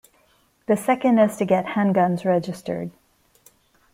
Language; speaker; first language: English; non-native, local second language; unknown